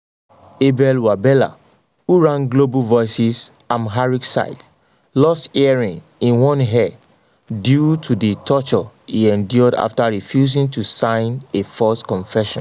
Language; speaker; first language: English; non-native, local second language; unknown